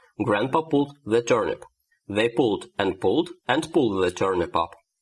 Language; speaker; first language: English; non-native, fluent; Russian